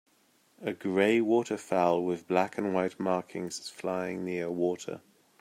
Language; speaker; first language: English; native; English